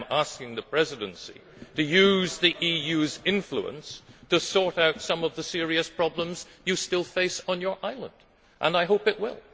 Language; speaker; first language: English; native; English